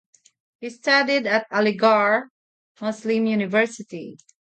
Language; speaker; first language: English; non-native, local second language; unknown